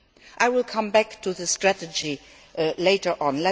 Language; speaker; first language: English; non-native, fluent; Luxembourgish